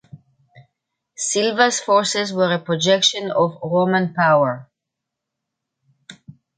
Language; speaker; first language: English; non-native, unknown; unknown